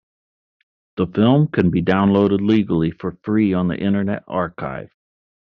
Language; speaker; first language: English; native; English